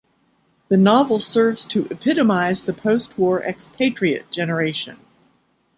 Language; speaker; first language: English; native; English